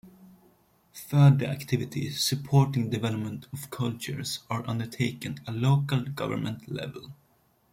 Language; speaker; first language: English; non-native, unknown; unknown